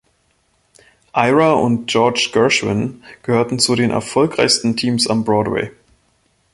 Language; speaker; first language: German; native; German